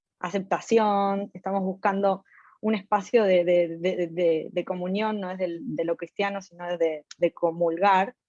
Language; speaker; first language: Spanish; native; Spanish